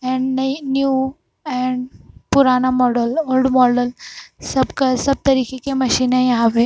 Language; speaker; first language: Hindi; non-native, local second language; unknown